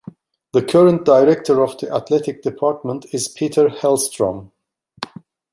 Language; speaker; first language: English; non-native, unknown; Turkish